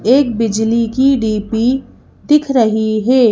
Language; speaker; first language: Hindi; native; Hindi